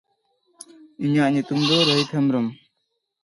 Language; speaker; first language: English; non-native, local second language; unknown